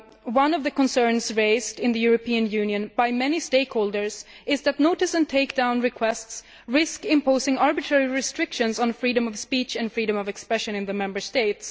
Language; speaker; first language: English; non-native, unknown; Swedish